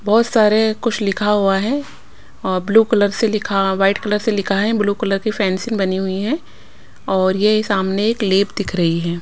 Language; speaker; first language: Hindi; non-native, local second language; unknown